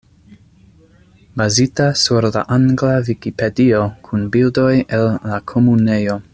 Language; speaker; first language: Esperanto; non-native, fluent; English